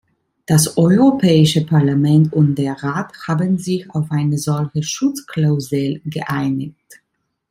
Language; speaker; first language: German; non-native, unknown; Italian